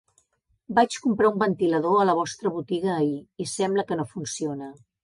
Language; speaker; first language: Catalan; native; Catalan